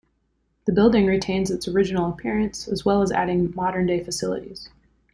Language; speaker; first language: English; native; English